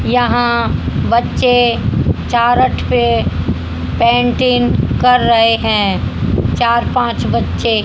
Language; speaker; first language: Hindi; native; Hindi